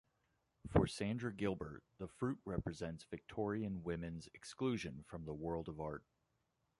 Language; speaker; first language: English; native; English